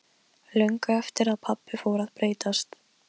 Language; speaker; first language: Icelandic; non-native, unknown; Polish